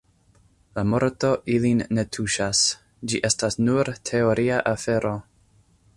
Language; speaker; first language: Esperanto; non-native, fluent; English